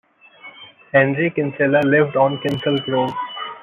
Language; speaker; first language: English; non-native, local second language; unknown